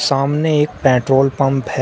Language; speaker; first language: Hindi; native; Hindi